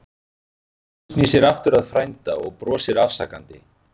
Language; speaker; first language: Icelandic; native; Icelandic